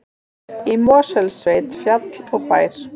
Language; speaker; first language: Icelandic; native; Icelandic